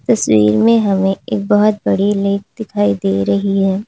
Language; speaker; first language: Hindi; native; Hindi